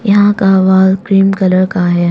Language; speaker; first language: Hindi; non-native, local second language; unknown